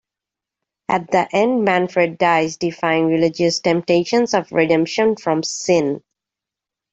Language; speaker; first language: English; native; English